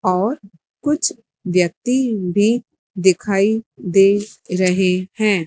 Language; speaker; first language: Hindi; native; Hindi